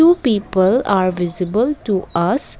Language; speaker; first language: English; non-native, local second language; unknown